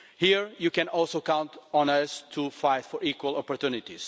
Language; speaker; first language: English; non-native, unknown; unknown